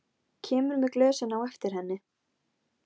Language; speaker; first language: Icelandic; non-native, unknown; Polish